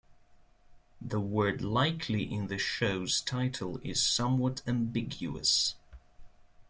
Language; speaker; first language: English; non-native, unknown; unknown